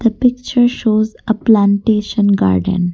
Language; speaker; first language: English; non-native, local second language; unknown